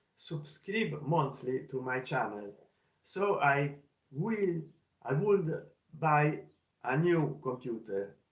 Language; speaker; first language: English; non-native, learner; Italian